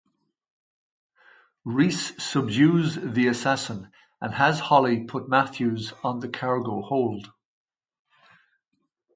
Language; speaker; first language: English; native; English